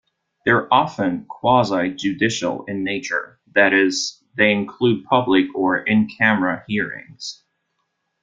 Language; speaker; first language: English; non-native, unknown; German